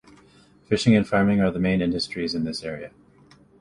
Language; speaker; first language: English; native; English